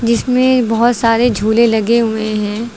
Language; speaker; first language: Hindi; native; Hindi